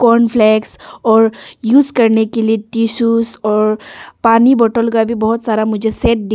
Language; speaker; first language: Hindi; early bilingual, other home language; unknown